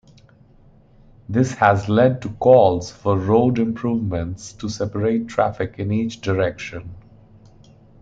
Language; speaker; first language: English; non-native, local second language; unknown